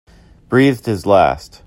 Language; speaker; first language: English; native; English